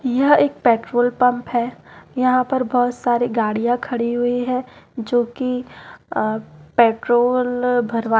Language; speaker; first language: Hindi; native; Hindi